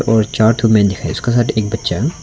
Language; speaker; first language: Hindi; non-native, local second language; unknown